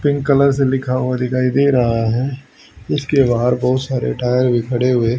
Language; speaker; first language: Hindi; native; Hindi